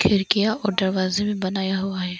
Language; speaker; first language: Hindi; non-native, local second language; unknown